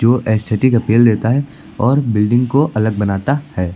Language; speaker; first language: Hindi; native; Hindi